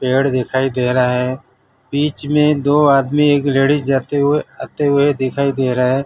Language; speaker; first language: Hindi; non-native, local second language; Gujarati